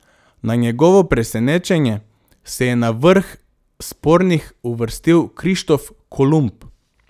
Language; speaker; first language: Slovenian; non-native, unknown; Macedonian